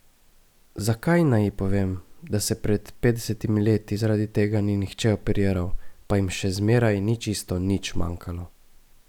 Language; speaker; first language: Slovenian; native; Slovenian